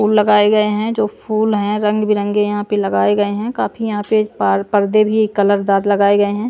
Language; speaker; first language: Hindi; non-native, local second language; Punjabi